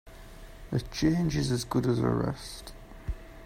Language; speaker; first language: English; native; English